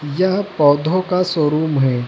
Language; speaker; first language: Hindi; native; Hindi